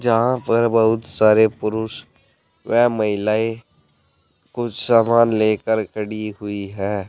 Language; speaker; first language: Hindi; native; Hindi